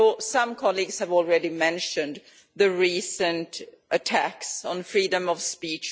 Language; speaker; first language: English; non-native, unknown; Swedish